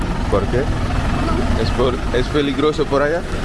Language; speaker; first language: Spanish; non-native, learner; English